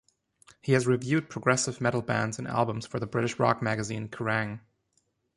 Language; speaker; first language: English; non-native, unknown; German